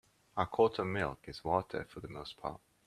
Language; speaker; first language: English; native; English